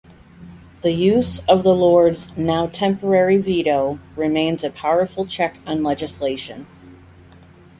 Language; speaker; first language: English; native; English